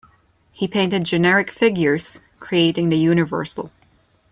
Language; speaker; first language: English; non-native, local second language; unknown